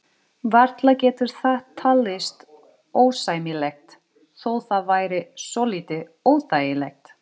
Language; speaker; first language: Icelandic; non-native, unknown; Portuguese